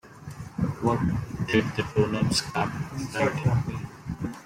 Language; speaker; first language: English; non-native, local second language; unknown